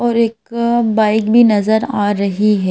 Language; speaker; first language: Hindi; native; Hindi